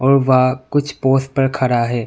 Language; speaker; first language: Hindi; non-native, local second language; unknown